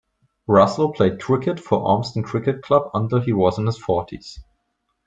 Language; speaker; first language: English; non-native, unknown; German